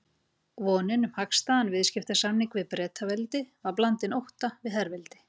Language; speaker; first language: Icelandic; native; Icelandic